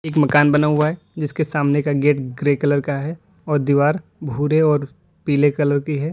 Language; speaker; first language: Hindi; native; Hindi